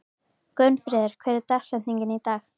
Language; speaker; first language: Icelandic; native; Icelandic